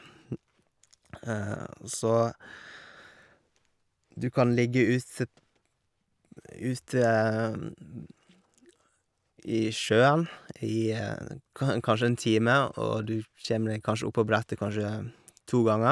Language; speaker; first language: Norwegian; native; Norwegian